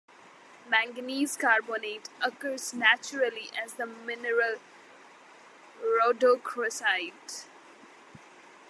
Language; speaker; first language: English; non-native, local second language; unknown